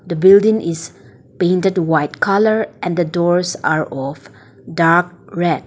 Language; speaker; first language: English; non-native, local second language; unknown